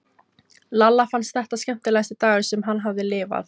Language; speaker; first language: Icelandic; non-native, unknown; Filipino